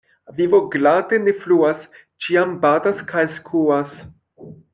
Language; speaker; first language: Esperanto; non-native, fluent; French